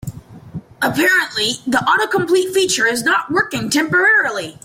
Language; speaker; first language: English; native; English